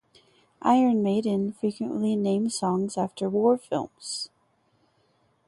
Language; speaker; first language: English; native; English